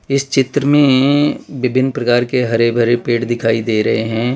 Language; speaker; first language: Hindi; non-native, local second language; Gujarati